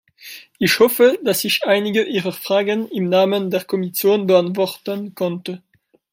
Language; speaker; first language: German; non-native, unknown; French